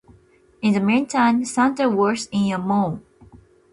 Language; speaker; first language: English; non-native, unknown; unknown